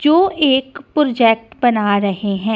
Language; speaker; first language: Hindi; non-native, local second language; Punjabi